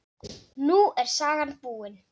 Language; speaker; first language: Icelandic; non-native, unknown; Dutch